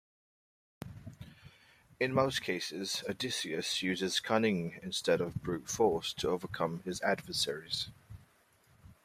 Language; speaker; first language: English; native; English